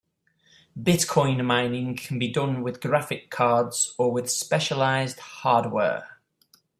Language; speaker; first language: English; native; English